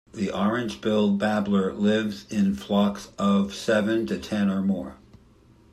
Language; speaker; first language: English; native; English